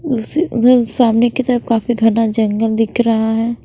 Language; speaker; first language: Hindi; non-native, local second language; Punjabi